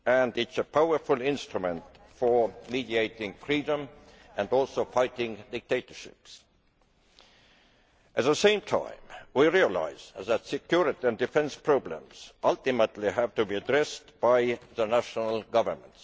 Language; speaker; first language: English; non-native, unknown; Estonian